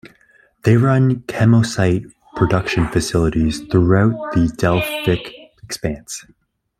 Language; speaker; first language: English; native; English